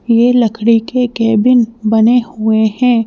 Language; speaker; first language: Hindi; native; Hindi